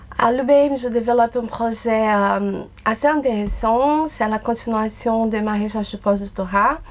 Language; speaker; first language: French; non-native, fluent; Portuguese